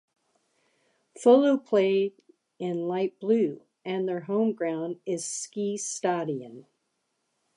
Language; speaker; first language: English; native; English